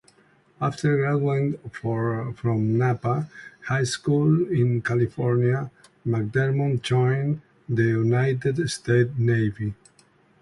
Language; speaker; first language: English; non-native, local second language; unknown